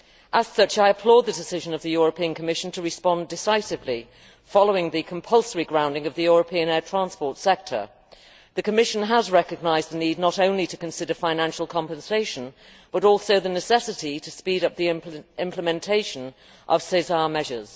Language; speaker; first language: English; native; English